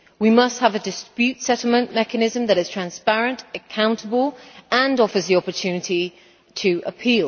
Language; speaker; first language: English; native; English